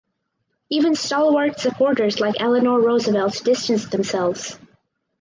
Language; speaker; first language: English; native; English